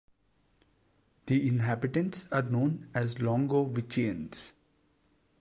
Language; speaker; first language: English; non-native, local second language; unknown